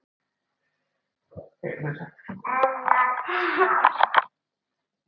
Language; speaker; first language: Icelandic; non-native, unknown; Italian